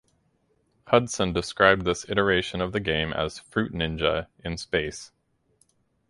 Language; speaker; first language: English; native; English